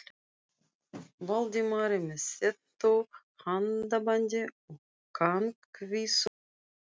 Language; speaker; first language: Icelandic; non-native, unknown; Russian